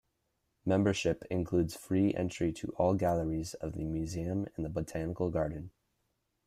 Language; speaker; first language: English; native; English